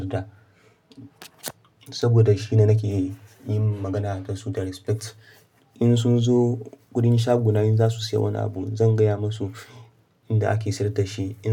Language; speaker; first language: Hausa; non-native, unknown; Yoruba